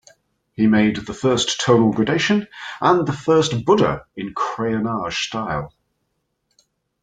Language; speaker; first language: English; native; English